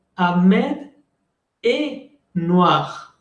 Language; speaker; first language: French; non-native, fluent; Spanish